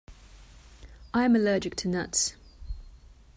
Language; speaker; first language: English; non-native, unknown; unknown